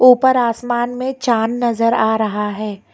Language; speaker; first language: Hindi; non-native, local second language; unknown